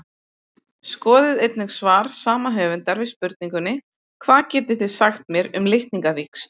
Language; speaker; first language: Icelandic; native; Icelandic